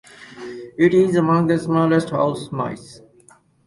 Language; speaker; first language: English; native; English